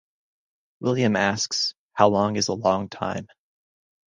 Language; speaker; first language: English; native; English